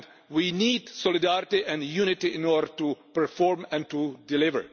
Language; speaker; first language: English; non-native, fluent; Czech